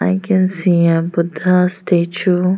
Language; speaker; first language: English; non-native, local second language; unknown